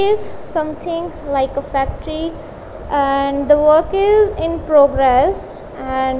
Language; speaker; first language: English; non-native, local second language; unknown